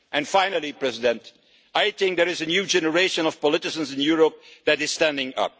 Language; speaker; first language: English; non-native, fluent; Dutch